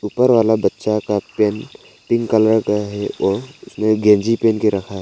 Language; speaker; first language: Hindi; non-native, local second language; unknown